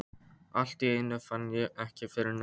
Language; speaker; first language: Icelandic; non-native, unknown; Polish